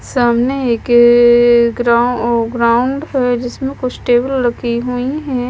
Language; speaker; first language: Hindi; non-native, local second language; Punjabi